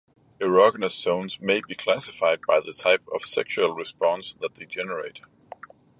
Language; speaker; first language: English; non-native, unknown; Danish